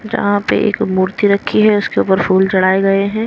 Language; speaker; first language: Hindi; native; Hindi